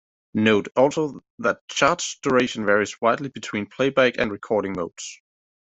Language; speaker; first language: English; native; English